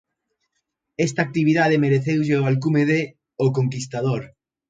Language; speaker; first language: Galician; native; Galician